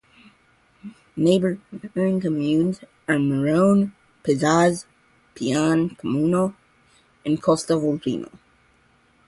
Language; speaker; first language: English; non-native, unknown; Georgian